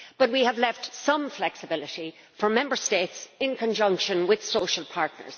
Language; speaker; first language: English; native; English